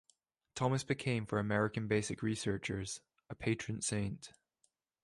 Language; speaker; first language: English; native; English